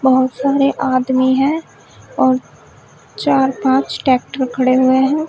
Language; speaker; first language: Hindi; native; Hindi